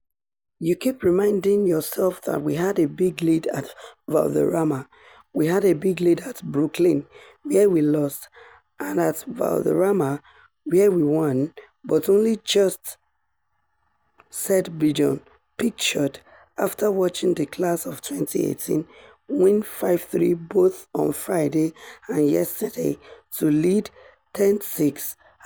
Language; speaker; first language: English; non-native, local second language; Yoruba